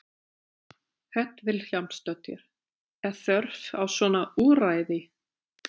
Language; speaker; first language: Icelandic; non-native, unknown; German